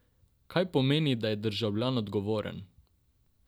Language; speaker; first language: Slovenian; non-native, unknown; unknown